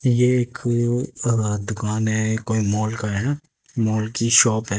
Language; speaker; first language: Hindi; native; Hindi